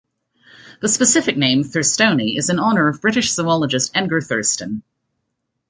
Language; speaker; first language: English; native; English